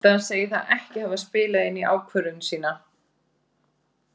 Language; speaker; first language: Icelandic; native; Icelandic